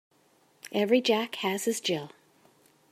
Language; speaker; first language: English; native; English